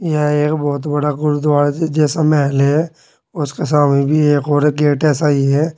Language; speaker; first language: Hindi; native; Hindi